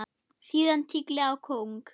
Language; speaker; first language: Icelandic; non-native, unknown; German